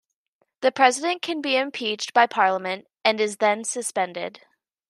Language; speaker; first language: English; native; English